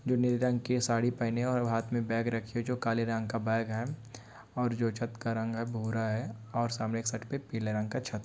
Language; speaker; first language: Hindi; non-native, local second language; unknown